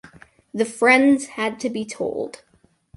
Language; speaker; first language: English; native; English